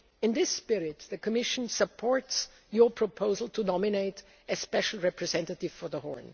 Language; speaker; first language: English; non-native, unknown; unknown